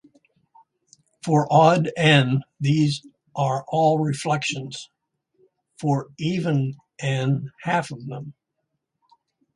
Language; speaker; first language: English; native; English